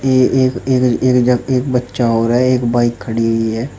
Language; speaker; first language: Hindi; native; Hindi